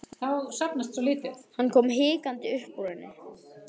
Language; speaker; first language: Icelandic; native; Icelandic